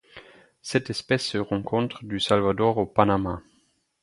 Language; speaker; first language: French; non-native, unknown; German